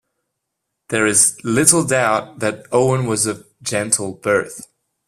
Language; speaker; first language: English; non-native, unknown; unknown